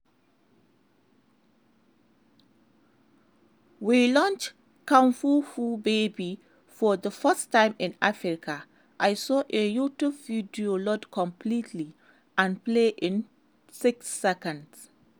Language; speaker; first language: English; non-native, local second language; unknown